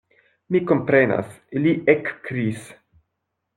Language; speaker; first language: Esperanto; non-native, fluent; French